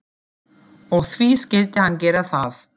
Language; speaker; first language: Icelandic; non-native, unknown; German